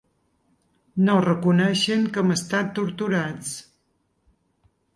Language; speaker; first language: Catalan; native; Catalan